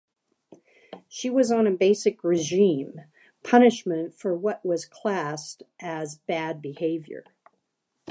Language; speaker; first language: English; native; English